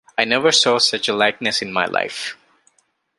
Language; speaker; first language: English; non-native, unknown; Divehi